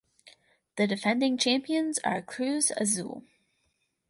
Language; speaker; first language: English; native; English